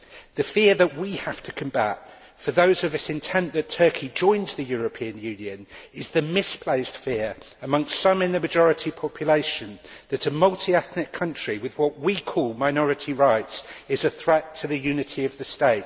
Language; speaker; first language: English; native; English